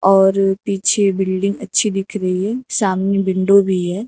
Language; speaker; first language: Hindi; native; Hindi